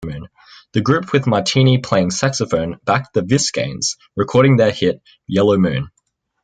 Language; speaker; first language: English; native; English